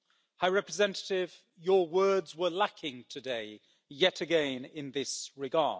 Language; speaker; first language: English; native; English